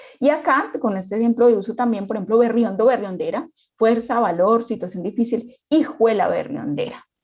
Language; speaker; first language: Spanish; native; Spanish